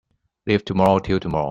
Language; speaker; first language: English; non-native, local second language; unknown